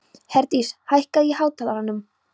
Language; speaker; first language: Icelandic; non-native, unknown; Polish